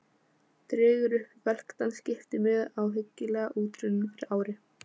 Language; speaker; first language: Icelandic; non-native, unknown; Polish